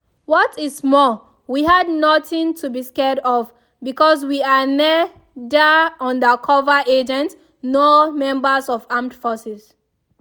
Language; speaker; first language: English; non-native, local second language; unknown